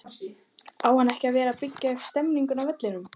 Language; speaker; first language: Icelandic; native; Icelandic